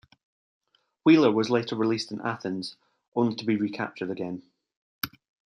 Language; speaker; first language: English; native; English